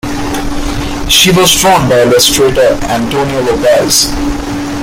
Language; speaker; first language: English; non-native, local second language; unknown